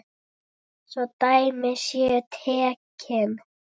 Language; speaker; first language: Icelandic; native; Icelandic